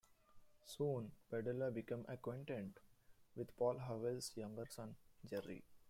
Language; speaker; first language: English; non-native, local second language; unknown